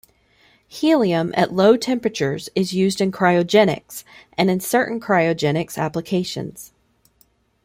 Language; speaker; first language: English; native; English